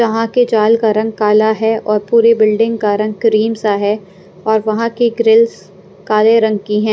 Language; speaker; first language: Hindi; non-native, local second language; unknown